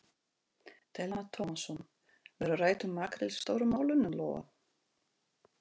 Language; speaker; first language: Icelandic; non-native, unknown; Russian